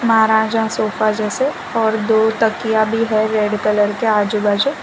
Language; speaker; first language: Hindi; non-native, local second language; Gujarati